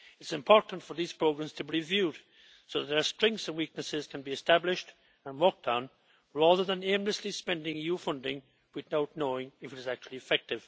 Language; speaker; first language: English; native; English